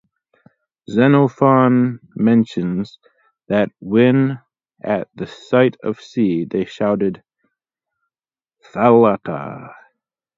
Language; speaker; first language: English; native; English